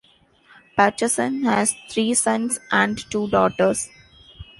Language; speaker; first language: English; non-native, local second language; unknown